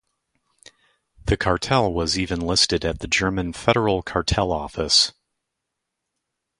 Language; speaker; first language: English; native; English